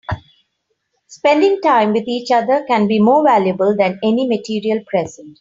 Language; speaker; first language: English; non-native, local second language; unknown